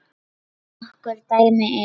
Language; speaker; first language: Icelandic; non-native, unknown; Lithuanian